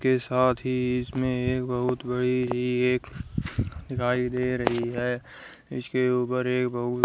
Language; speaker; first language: Hindi; native; Hindi